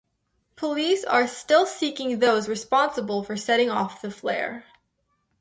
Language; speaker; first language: English; native; English